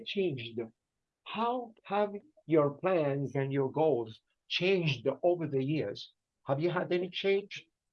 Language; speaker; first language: English; non-native, fluent; Spanish